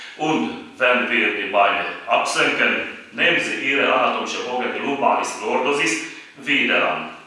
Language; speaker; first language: German; non-native, learner; Hungarian